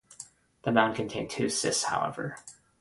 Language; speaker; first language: English; non-native, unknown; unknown